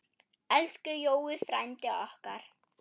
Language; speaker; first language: Icelandic; non-native, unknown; German